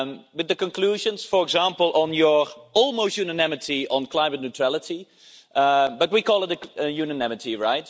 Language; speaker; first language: English; non-native, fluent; Dutch